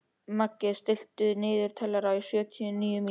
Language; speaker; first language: Icelandic; native; Icelandic